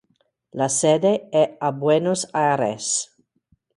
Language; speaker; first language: Italian; non-native, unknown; English